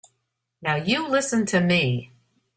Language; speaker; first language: English; native; English